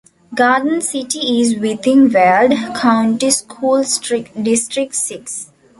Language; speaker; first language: English; non-native, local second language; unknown